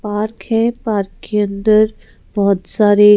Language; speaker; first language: Hindi; native; Hindi